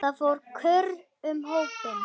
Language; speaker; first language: Icelandic; native; Icelandic